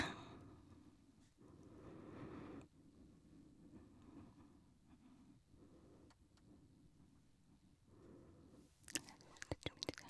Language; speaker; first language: Norwegian; non-native, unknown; Vietnamese